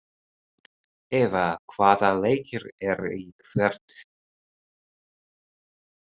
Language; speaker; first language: Icelandic; non-native, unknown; Japanese